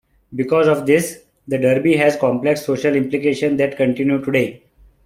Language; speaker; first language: English; non-native, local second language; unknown